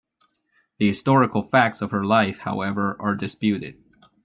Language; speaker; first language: English; non-native, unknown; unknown